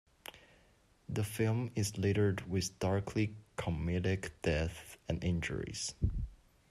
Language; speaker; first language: English; non-native, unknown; Chinese